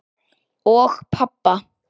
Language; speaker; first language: Icelandic; native; Icelandic